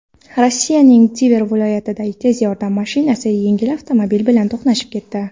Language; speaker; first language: Uzbek; non-native, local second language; Kara-Kalpak